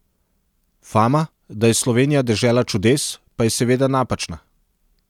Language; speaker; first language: Slovenian; non-native, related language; Serbian